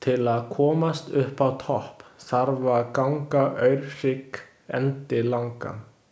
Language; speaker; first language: Icelandic; non-native, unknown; Chinese